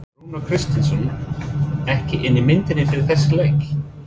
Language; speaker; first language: Icelandic; non-native, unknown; English